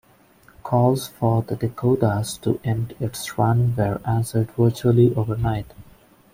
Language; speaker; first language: English; non-native, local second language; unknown